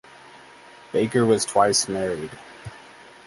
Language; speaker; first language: English; native; English